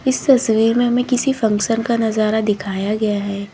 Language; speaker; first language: Hindi; native; Hindi